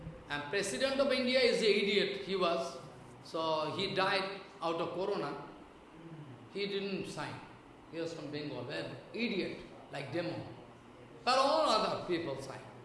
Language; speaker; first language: English; non-native, local second language; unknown